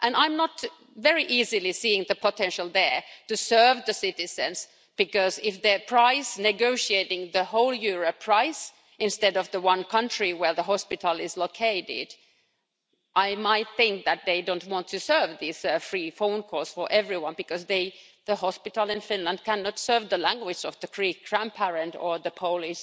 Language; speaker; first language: English; non-native, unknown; Finnish